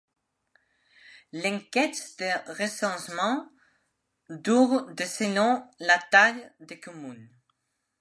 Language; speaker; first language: French; non-native, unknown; Spanish